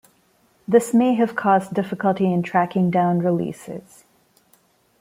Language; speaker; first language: English; non-native, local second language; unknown